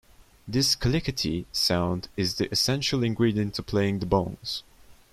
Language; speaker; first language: English; non-native, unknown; Turkish